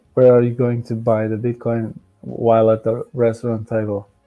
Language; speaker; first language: English; non-native, fluent; Portuguese